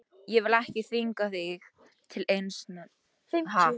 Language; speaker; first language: Icelandic; non-native, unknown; Polish